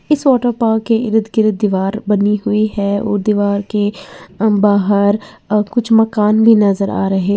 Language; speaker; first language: Hindi; native; Hindi